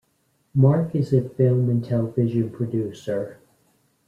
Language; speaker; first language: English; native; English